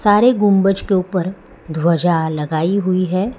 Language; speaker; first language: Hindi; non-native, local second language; Gujarati